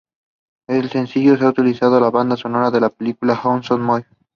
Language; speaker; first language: English; non-native, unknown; Spanish